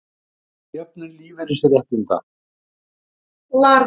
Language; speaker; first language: Icelandic; native; Icelandic